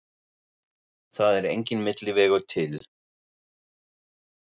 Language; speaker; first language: Icelandic; non-native, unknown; German